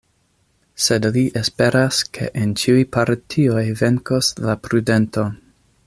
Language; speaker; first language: Esperanto; non-native, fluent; English